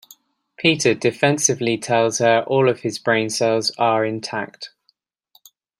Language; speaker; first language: English; native; English